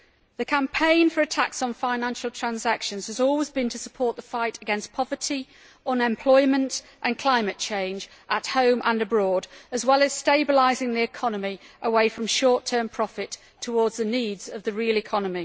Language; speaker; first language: English; native; English